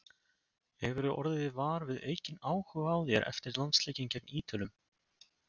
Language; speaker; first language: Icelandic; native; Icelandic